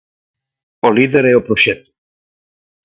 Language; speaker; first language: Galician; non-native, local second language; Spanish